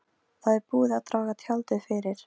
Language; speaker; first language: Icelandic; non-native, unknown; Polish